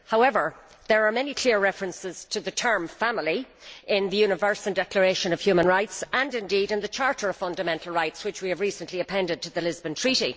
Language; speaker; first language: English; native; English